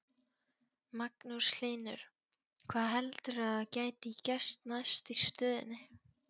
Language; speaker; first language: Icelandic; non-native, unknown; Polish